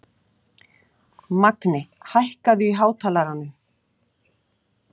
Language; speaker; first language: Icelandic; native; Icelandic